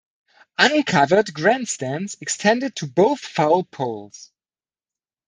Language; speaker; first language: English; non-native, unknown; German